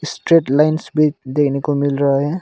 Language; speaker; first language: Hindi; non-native, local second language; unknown